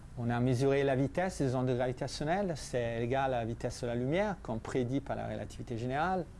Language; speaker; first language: French; non-native, fluent; Italian